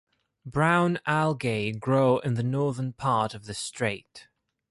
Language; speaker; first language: English; non-native, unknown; Greek